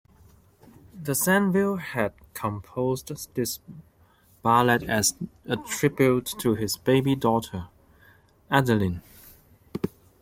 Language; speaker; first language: English; non-native, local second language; Cantonese